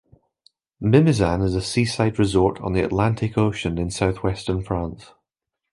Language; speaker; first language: English; native; English